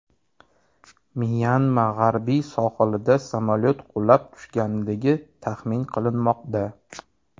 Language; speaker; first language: Uzbek; native; Uzbek